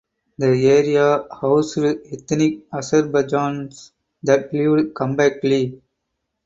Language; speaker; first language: English; non-native, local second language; Tamil